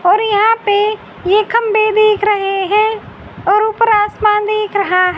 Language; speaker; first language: Hindi; native; Hindi